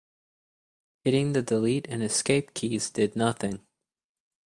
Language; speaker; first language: English; native; English